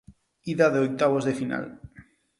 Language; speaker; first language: Galician; non-native, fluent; Spanish